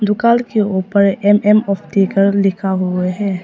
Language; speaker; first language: Hindi; non-native, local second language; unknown